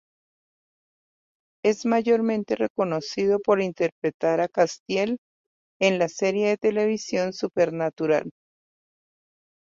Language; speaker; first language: Spanish; native; Spanish